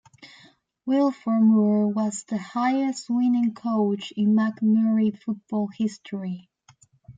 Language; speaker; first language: English; native; English